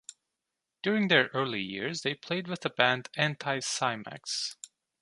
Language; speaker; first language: English; non-native, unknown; Turkish